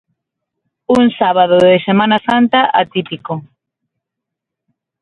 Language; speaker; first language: Galician; non-native, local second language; Spanish